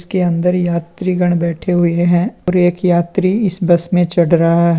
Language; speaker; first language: Hindi; native; Hindi